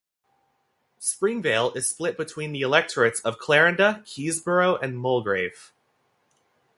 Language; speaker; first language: English; native; English